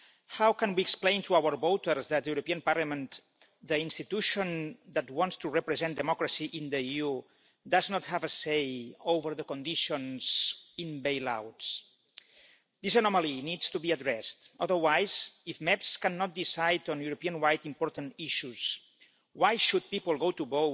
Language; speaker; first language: English; non-native, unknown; Catalan